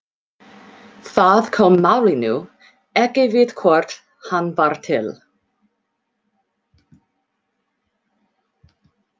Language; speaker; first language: Icelandic; non-native, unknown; English